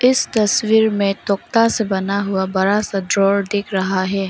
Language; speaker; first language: Hindi; non-native, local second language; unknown